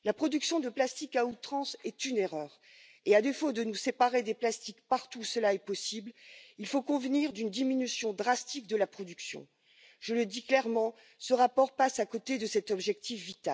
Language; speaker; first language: French; native; French